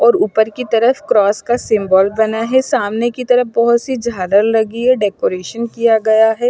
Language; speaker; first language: Hindi; non-native, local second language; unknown